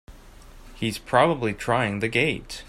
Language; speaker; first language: English; native; English